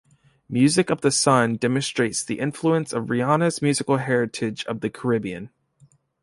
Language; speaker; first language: English; native; English